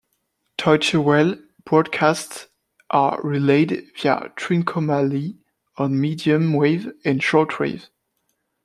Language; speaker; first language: English; non-native, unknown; French